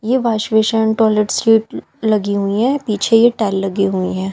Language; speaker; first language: Hindi; native; Hindi